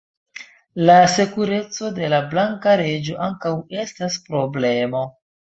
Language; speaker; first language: Esperanto; non-native, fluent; Chinese